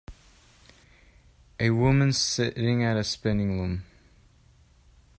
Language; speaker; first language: English; native; English